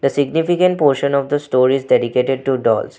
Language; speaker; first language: English; non-native, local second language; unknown